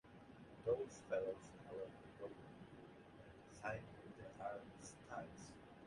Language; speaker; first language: English; native; English